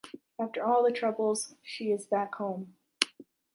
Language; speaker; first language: English; native; English